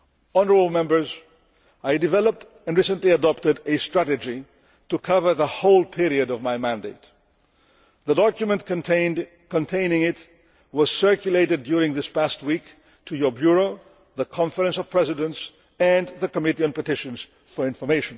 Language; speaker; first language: English; non-native, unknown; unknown